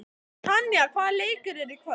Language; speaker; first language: Icelandic; native; Icelandic